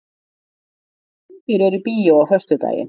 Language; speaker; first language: Icelandic; native; Icelandic